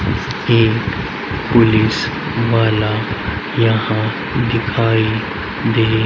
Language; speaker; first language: Hindi; native; Hindi